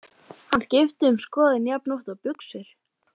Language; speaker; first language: Icelandic; native; Icelandic